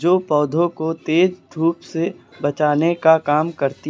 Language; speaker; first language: Hindi; native; Hindi